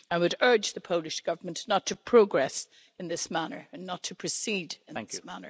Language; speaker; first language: English; native; English